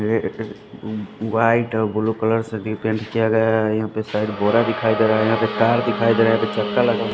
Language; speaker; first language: Hindi; non-native, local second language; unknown